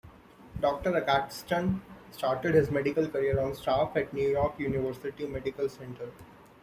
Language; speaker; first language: English; non-native, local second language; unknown